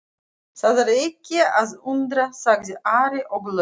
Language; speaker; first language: Icelandic; non-native, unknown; Russian